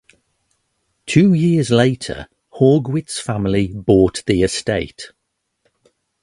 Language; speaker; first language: English; native; English